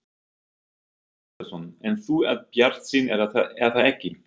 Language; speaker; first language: Icelandic; non-native, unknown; German